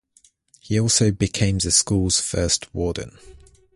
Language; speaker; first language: English; native; English